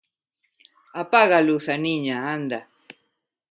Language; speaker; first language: Galician; non-native, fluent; Spanish